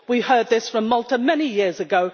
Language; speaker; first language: English; native; English